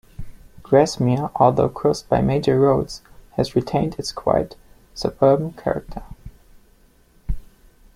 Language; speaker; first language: English; non-native, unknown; German